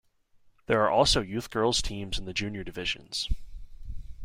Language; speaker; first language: English; native; English